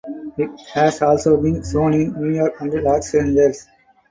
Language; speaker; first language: English; non-native, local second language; Tamil